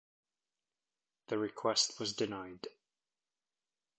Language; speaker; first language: English; native; English